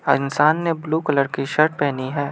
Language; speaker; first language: Hindi; non-native, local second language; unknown